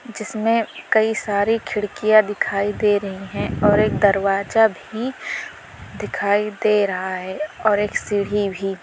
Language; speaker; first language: Hindi; native; Hindi